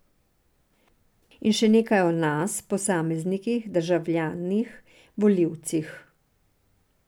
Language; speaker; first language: Slovenian; non-native, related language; Serbian